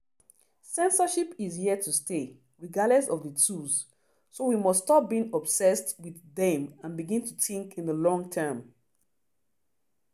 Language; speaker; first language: English; non-native, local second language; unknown